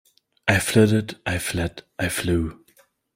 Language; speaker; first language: English; non-native, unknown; German